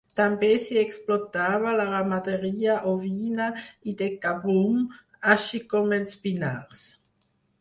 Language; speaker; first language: Catalan; non-native, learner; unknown